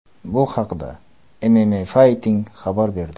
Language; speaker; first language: Uzbek; non-native, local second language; Kara-Kalpak